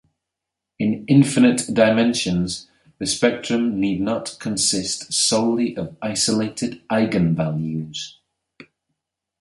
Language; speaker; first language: English; native; English